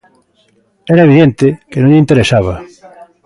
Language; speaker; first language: Galician; native; Galician